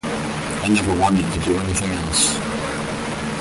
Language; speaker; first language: English; native; English